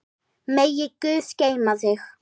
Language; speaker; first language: Icelandic; native; Icelandic